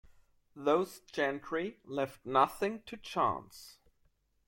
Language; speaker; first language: English; non-native, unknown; German